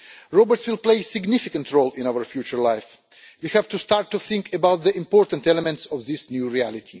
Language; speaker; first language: English; non-native, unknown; Russian